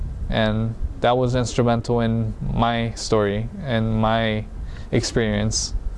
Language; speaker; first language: English; early bilingual, other home language; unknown